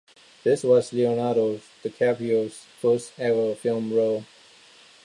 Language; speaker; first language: English; non-native, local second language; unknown